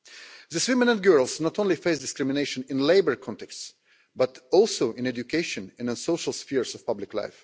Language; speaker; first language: English; non-native, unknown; Russian